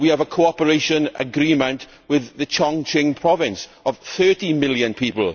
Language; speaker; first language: English; native; English